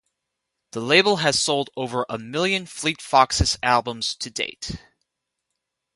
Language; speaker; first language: English; native; English